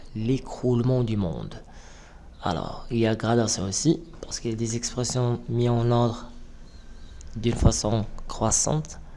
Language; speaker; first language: French; non-native, local second language; Arabic